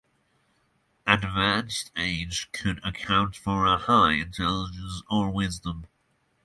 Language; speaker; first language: English; non-native, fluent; Norwegian